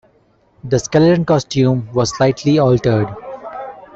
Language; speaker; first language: English; non-native, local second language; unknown